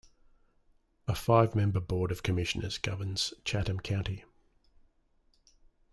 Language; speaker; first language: English; native; English